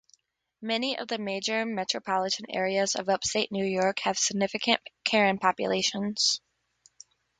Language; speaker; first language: English; native; English